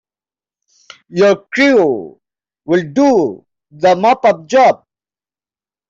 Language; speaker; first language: English; non-native, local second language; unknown